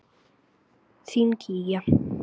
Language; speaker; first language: Icelandic; native; Icelandic